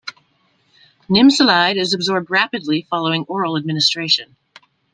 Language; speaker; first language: English; native; English